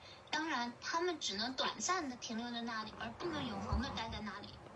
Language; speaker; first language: Chinese; native; Chinese